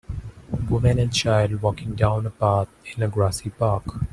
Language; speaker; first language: English; non-native, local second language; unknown